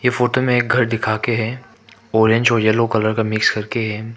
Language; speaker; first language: Hindi; non-native, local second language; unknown